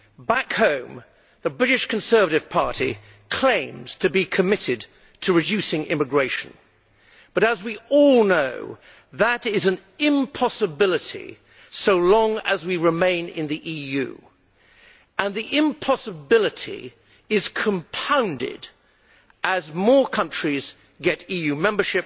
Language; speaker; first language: English; native; English